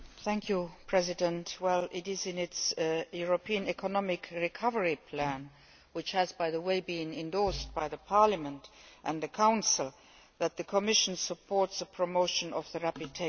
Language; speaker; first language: English; non-native, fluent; Luxembourgish